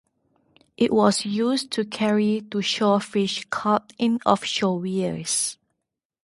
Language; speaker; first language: English; non-native, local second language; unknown